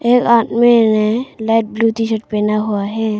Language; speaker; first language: Hindi; early bilingual, other home language; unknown